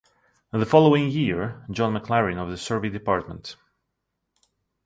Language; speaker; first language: English; non-native, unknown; Russian